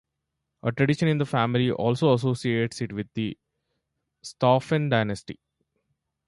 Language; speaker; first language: English; non-native, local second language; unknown